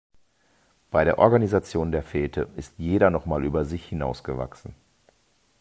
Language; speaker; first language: German; native; German